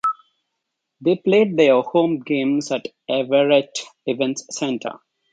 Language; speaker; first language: English; non-native, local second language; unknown